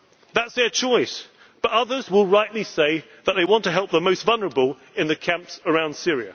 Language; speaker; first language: English; native; English